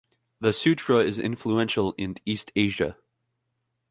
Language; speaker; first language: English; native; English